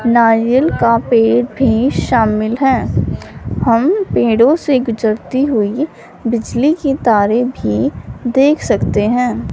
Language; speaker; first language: Hindi; non-native, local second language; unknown